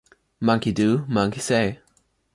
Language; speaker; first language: English; non-native, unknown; German